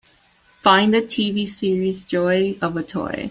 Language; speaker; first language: English; native; English